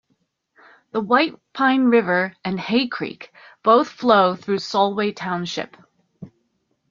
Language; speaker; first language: English; native; English